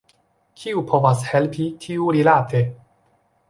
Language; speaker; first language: Esperanto; non-native, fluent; Chinese